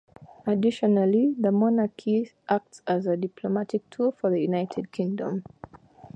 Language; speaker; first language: English; native; English